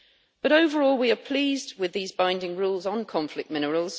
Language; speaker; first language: English; native; English